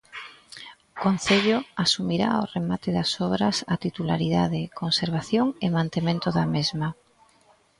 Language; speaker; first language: Galician; native; Galician